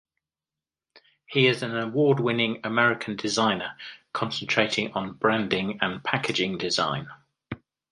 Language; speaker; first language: English; native; English